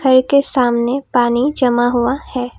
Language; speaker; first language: Hindi; non-native, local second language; Assamese